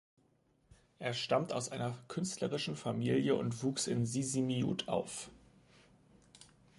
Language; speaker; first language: German; native; German